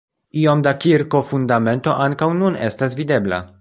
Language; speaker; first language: Esperanto; non-native, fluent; Polish